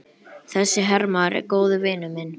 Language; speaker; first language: Icelandic; native; Icelandic